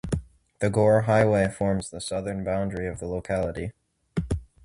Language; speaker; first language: English; native; English